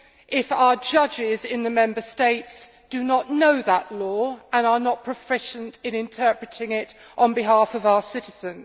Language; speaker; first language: English; native; English